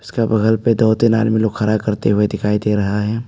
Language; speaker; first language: Hindi; non-native, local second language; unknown